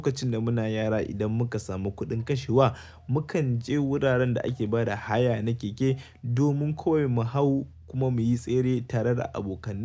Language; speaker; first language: Hausa; native; Hausa